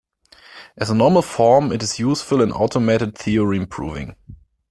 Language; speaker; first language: English; non-native, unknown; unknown